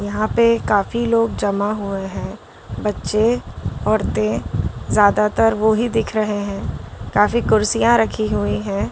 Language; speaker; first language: Hindi; non-native, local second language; Gujarati